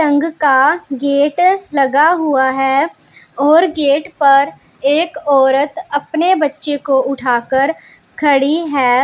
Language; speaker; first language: Hindi; non-native, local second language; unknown